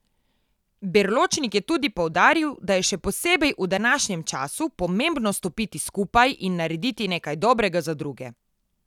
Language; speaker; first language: Slovenian; native; Slovenian